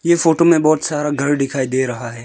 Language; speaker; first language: Hindi; early bilingual, other home language; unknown